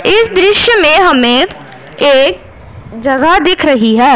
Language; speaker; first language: Hindi; non-native, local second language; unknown